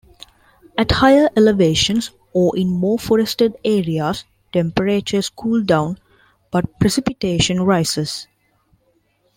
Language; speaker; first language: English; non-native, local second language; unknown